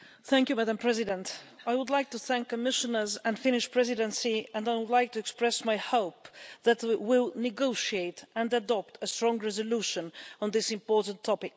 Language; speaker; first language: English; non-native, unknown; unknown